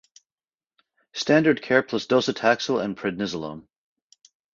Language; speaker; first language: English; native; English